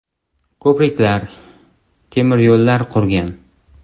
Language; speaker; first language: Uzbek; native; Uzbek